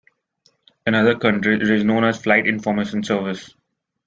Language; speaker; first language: English; non-native, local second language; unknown